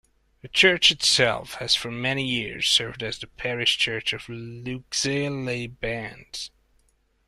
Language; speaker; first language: English; non-native, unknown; Hungarian